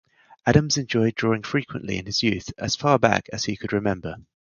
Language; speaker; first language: English; native; English